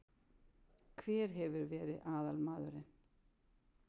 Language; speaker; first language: Icelandic; native; Icelandic